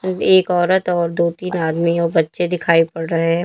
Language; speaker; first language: Hindi; native; Hindi